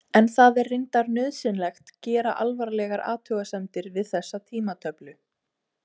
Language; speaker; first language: Icelandic; native; Icelandic